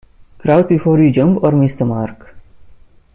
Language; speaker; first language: English; non-native, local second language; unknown